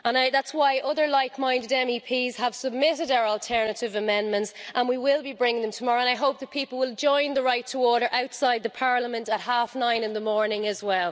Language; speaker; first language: English; native; English